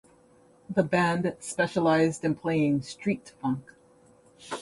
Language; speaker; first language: English; native; English